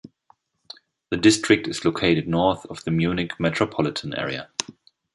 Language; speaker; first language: English; non-native, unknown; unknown